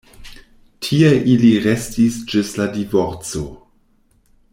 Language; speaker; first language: Esperanto; non-native, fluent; German